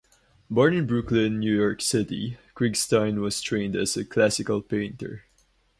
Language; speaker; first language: English; non-native, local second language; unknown